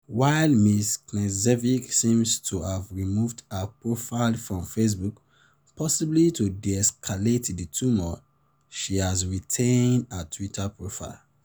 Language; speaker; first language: English; non-native, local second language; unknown